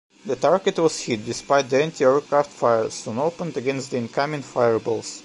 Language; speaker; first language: English; non-native, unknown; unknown